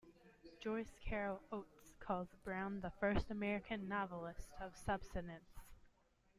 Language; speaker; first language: English; native; English